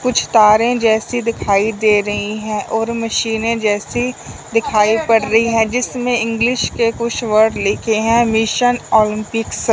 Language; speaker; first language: Hindi; non-native, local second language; Punjabi